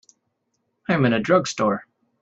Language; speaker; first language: English; native; English